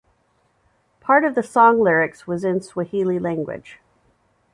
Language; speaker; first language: English; native; English